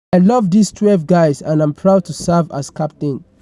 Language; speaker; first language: English; non-native, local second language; Yoruba